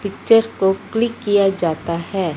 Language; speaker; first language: Hindi; non-native, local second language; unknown